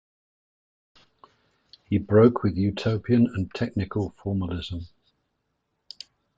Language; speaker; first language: English; native; English